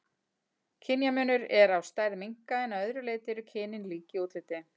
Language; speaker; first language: Icelandic; native; Icelandic